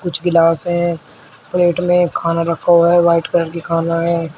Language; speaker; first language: Hindi; native; Hindi